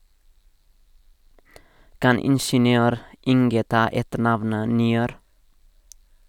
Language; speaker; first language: Norwegian; non-native, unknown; Nepali